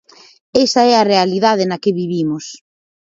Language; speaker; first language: Galician; native; Galician